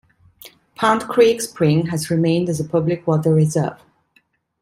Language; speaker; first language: English; non-native, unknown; Italian